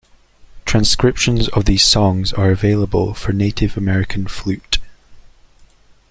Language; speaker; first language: English; native; English